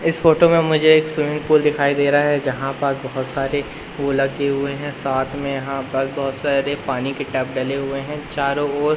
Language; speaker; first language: Hindi; native; Hindi